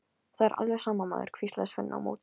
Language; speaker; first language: Icelandic; non-native, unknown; Polish